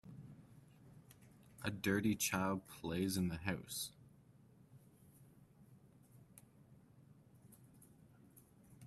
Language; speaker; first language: English; native; English